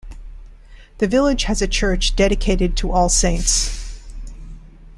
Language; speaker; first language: English; non-native, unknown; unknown